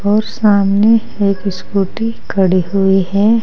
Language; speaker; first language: Hindi; native; Hindi